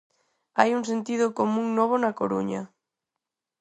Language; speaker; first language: Galician; non-native, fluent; Spanish